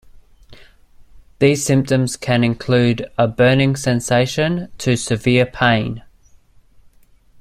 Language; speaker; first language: English; native; English